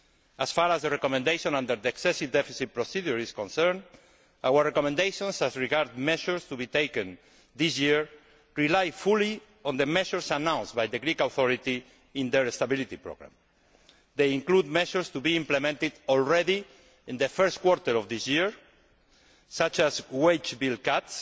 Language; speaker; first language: English; non-native, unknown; Spanish